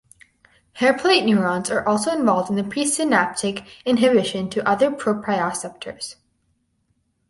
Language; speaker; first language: English; native; English